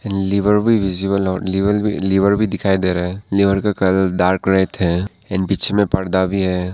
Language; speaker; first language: Hindi; non-native, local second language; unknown